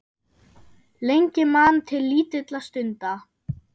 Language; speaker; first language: Icelandic; non-native, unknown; German